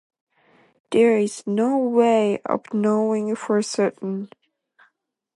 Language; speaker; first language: English; non-native, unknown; Japanese